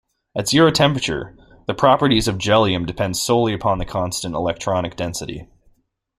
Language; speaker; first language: English; native; English